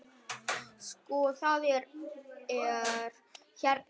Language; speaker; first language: Icelandic; non-native, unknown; Vietnamese